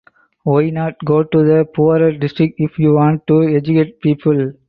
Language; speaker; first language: English; non-native, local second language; Tamil